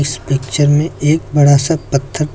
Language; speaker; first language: Hindi; native; Hindi